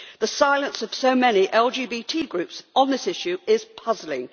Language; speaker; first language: English; native; English